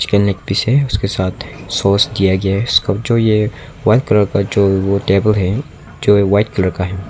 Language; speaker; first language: Hindi; non-native, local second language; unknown